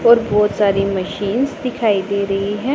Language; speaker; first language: Hindi; non-native, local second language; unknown